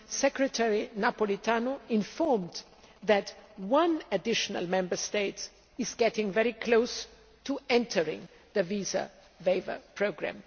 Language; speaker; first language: English; non-native, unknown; German